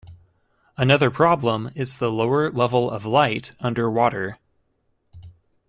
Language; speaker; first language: English; native; English